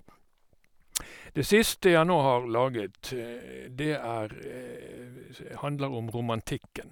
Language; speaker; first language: Norwegian; native; Norwegian